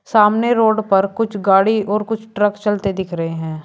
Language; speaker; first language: Hindi; native; Hindi